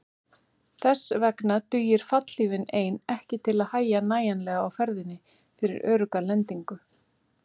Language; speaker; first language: Icelandic; native; Icelandic